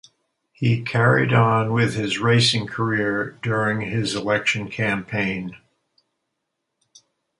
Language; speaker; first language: English; native; English